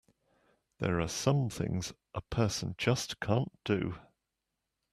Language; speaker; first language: English; native; English